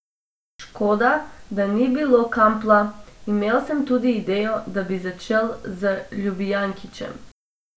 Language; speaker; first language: Slovenian; non-native, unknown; Macedonian